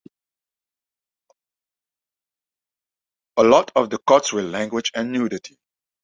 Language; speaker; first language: English; non-native, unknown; Dutch